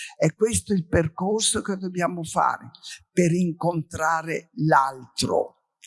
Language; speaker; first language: Italian; native; Italian